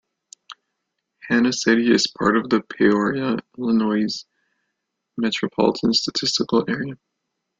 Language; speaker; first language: English; native; English